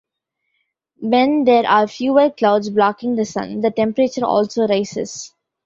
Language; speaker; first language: English; non-native, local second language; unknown